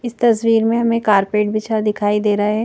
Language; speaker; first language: Hindi; native; Hindi